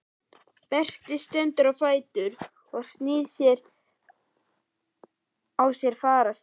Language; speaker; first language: Icelandic; native; Icelandic